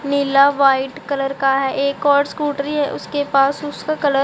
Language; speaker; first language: Hindi; non-native, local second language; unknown